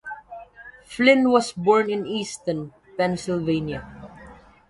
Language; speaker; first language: English; non-native, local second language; Waray